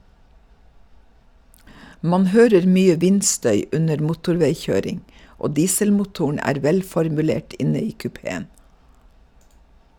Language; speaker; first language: Norwegian; native; Norwegian